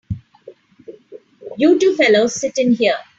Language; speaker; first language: English; non-native, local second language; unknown